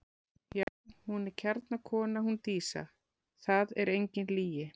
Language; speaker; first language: Icelandic; native; Icelandic